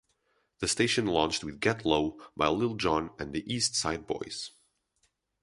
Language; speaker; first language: English; non-native, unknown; Portuguese